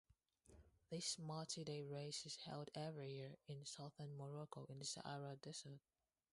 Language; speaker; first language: English; non-native, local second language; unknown